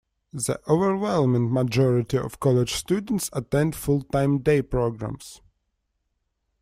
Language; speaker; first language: English; non-native, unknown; Russian